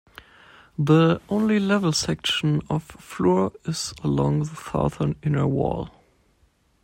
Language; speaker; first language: English; non-native, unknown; German